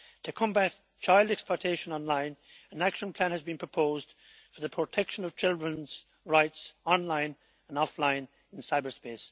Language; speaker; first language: English; native; English